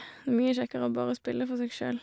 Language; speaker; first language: Norwegian; native; Norwegian